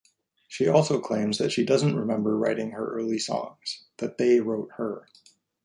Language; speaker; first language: English; native; English